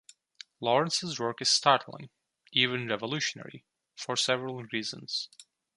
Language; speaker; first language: English; non-native, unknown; Turkish